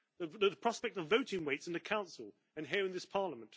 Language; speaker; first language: English; native; English